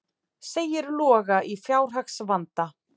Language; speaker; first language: Icelandic; native; Icelandic